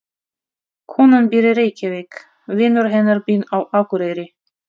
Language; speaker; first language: Icelandic; non-native, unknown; Russian